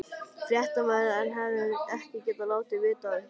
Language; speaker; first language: Icelandic; native; Icelandic